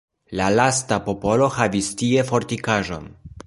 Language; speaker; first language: Esperanto; non-native, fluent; Polish